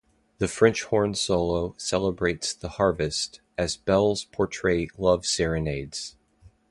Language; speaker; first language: English; native; English